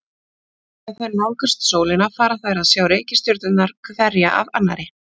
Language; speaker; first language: Icelandic; native; Icelandic